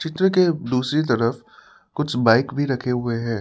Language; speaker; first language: Hindi; non-native, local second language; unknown